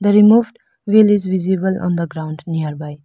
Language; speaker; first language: English; non-native, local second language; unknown